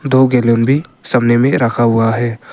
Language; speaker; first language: Hindi; early bilingual, other home language; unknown